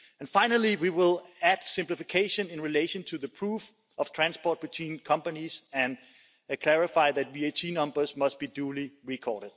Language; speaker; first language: English; non-native, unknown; Danish